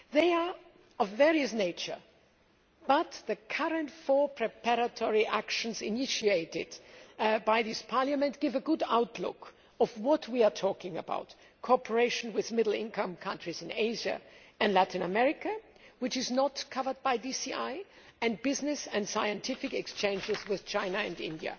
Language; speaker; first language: English; non-native, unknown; German